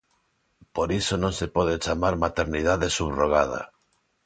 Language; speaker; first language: Galician; non-native, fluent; Spanish